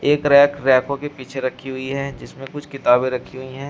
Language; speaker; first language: Hindi; native; Hindi